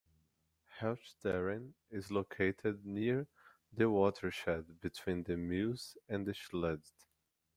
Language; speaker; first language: English; non-native, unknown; Portuguese